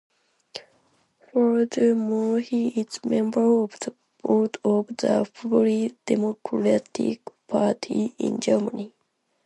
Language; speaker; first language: English; non-native, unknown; Japanese